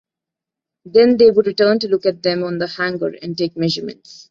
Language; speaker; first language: English; non-native, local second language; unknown